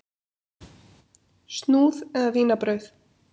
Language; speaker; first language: Icelandic; native; Icelandic